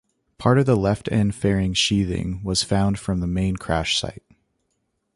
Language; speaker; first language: English; native; English